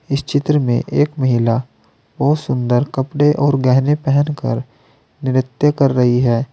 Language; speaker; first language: Hindi; native; Hindi